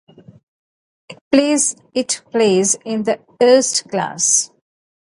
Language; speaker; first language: English; non-native, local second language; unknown